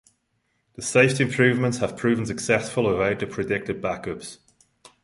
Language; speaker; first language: English; non-native, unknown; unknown